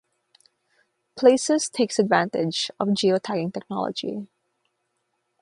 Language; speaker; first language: English; non-native, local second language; Filipino